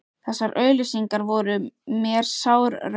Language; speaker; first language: Icelandic; native; Icelandic